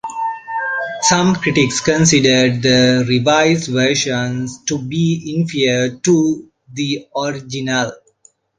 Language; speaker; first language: English; non-native, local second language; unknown